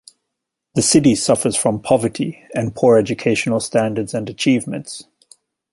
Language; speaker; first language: English; native; English